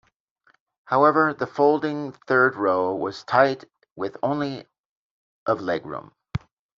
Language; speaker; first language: English; native; English